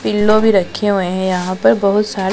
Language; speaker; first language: Hindi; non-native, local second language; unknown